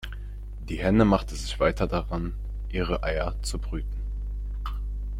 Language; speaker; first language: German; non-native, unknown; Slovak